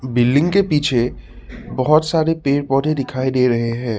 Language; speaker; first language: Hindi; non-native, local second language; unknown